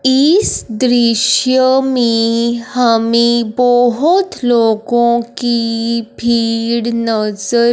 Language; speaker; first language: Hindi; non-native, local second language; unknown